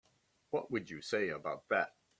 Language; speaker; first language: English; native; English